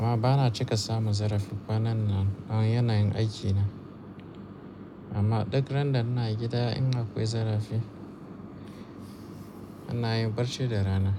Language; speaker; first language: Hausa; native; Hausa